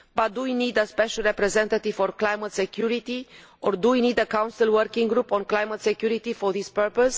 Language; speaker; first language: English; non-native, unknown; Romanian